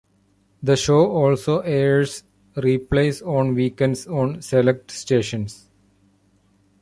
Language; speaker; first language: English; non-native, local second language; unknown